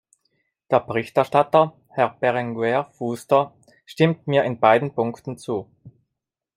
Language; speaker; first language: German; non-native, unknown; Italian